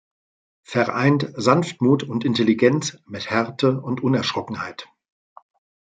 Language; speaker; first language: German; native; German